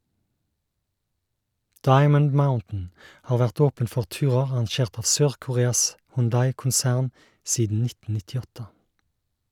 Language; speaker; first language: Norwegian; native; Norwegian